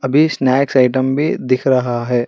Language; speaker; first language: Hindi; non-native, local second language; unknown